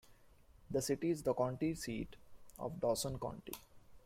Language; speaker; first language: English; non-native, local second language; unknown